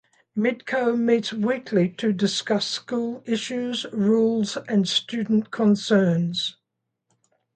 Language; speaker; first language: English; native; English